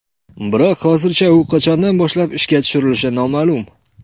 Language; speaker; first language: Uzbek; non-native, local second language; Kara-Kalpak